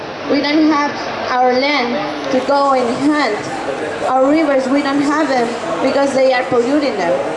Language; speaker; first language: English; non-native, learner; Quechua